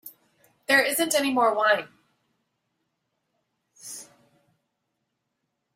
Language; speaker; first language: English; native; English